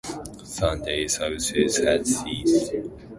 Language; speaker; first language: English; non-native, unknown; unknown